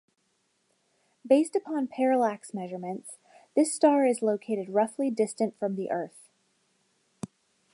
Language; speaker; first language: English; native; English